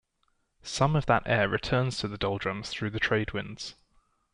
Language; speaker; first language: English; native; English